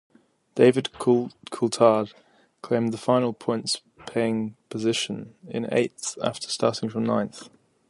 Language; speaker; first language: English; native; English